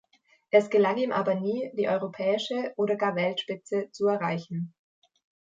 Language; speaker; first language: German; native; German